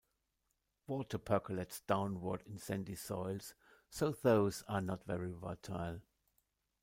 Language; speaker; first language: English; non-native, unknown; German